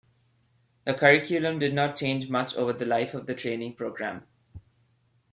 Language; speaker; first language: English; non-native, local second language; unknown